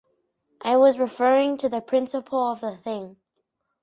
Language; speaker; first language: English; native; English